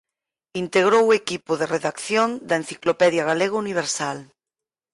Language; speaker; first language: Galician; native; Galician